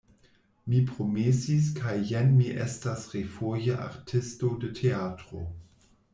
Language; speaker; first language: Esperanto; non-native, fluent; German